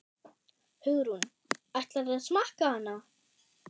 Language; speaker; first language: Icelandic; non-native, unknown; German